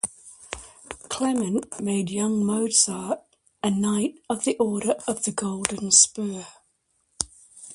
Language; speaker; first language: English; native; English